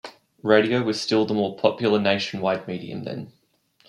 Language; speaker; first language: English; native; English